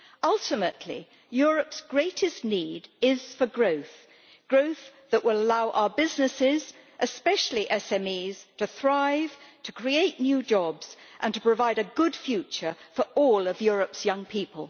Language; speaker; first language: English; native; English